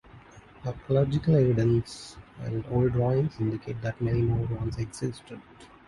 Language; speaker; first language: English; non-native, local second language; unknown